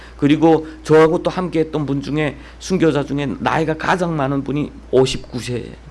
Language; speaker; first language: Korean; native; Korean